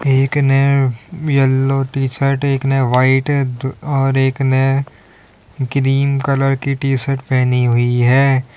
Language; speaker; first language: Hindi; native; Hindi